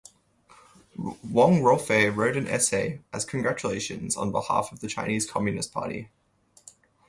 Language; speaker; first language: English; native; English